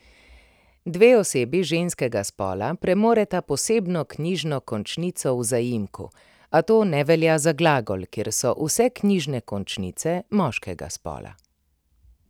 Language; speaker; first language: Slovenian; native; Slovenian